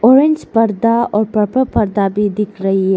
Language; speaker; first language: Hindi; non-native, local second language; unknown